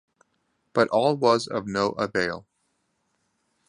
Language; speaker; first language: English; native; English